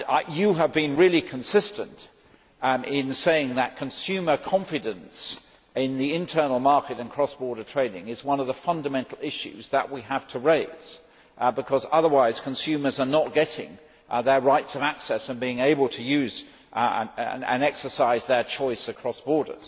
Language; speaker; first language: English; native; English